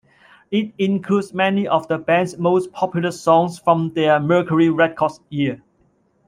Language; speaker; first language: English; non-native, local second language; Cantonese